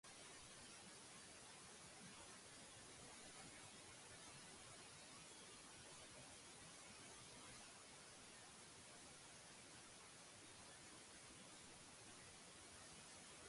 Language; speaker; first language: English; native; English